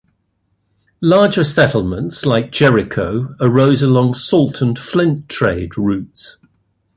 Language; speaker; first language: English; native; English